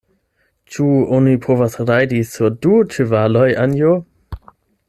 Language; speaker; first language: Esperanto; non-native, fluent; German